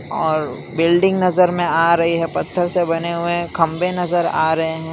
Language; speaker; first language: Hindi; non-native, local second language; Gujarati